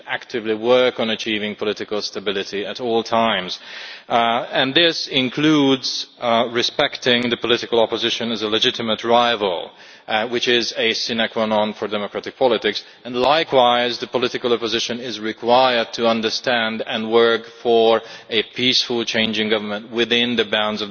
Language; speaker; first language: English; non-native, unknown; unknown